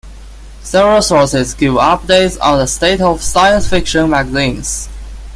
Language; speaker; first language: English; non-native, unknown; Chinese